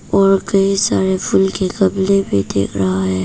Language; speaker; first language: Hindi; non-native, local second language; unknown